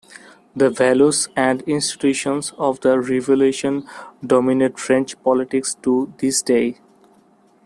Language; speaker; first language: English; non-native, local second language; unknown